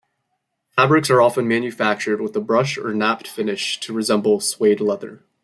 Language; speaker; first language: English; native; English